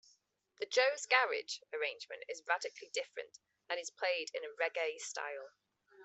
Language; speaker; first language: English; native; English